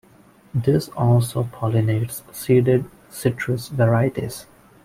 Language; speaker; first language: English; non-native, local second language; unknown